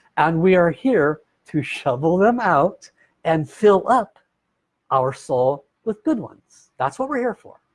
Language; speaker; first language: English; native; English